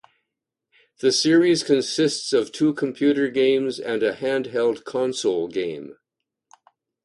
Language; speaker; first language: English; native; English